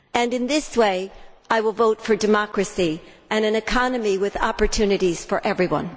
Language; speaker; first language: English; native; English